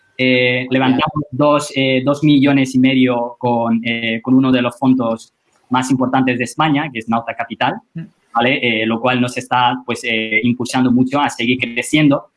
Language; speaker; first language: Spanish; non-native, fluent; Chinese